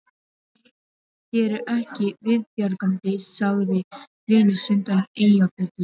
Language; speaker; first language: Icelandic; non-native, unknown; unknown